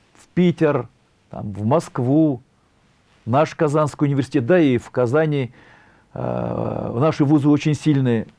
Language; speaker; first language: Russian; non-native, local second language; Tatar